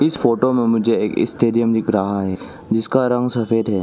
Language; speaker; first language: Hindi; non-native, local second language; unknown